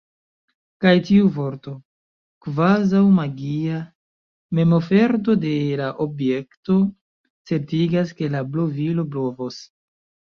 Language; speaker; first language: Esperanto; non-native, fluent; Chinese